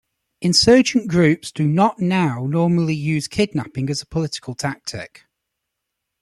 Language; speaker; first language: English; native; English